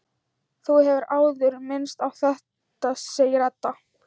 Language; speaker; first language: Icelandic; non-native, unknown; Thai